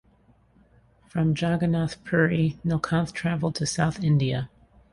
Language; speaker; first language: English; native; English